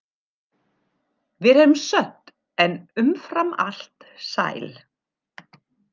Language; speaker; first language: Icelandic; non-native, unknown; German